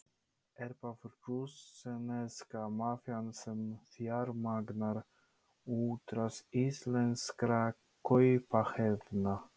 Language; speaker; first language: Icelandic; non-native, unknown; Polish